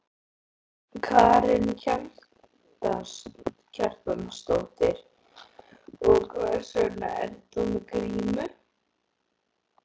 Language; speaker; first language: Icelandic; native; Icelandic